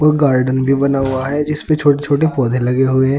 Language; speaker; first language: Hindi; native; Hindi